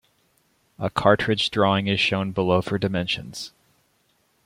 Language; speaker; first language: English; native; English